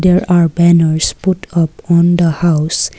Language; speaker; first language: English; non-native, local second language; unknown